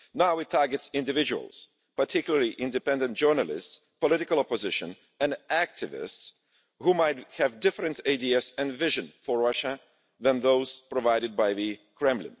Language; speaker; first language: English; non-native, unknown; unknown